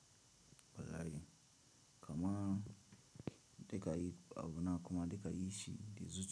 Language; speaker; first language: Hausa; non-native, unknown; Tiv